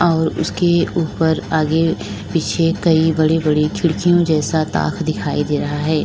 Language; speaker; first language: Hindi; native; Hindi